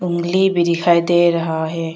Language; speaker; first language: Hindi; non-native, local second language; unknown